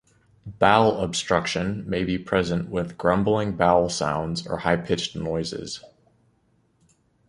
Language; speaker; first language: English; native; English